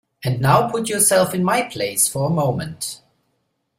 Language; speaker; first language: English; non-native, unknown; German